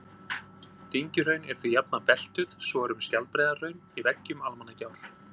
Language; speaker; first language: Icelandic; native; Icelandic